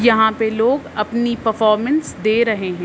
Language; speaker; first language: Hindi; native; Hindi